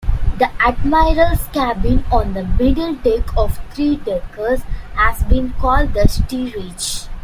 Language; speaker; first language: English; non-native, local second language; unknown